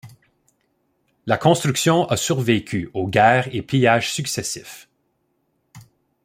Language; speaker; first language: French; native; French